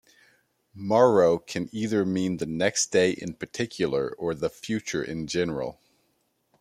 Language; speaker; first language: English; native; English